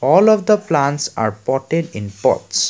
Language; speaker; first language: English; non-native, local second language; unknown